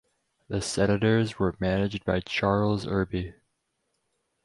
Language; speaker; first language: English; native; English